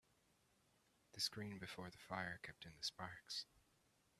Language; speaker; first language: English; native; English